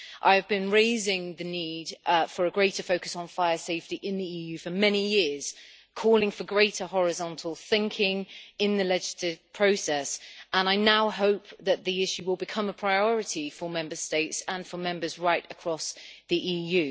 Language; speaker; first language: English; native; English